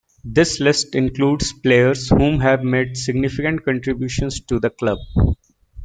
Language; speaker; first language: English; native; English